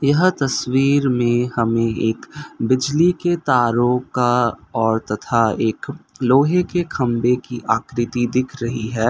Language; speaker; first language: Hindi; non-native, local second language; Assamese